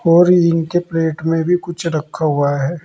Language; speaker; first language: Hindi; native; Hindi